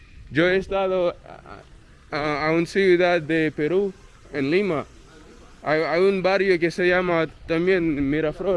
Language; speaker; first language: Spanish; non-native, fluent; English